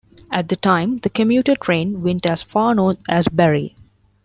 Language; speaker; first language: English; non-native, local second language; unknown